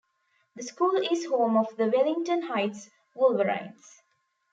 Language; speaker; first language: English; non-native, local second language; Tamil